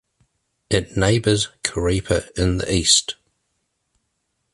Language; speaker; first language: English; native; English